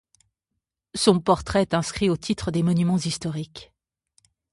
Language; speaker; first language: French; native; French